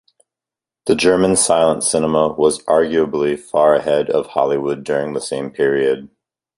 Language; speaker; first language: English; native; English